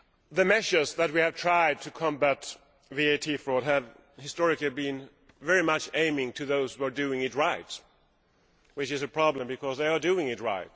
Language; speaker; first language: English; non-native, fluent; Swedish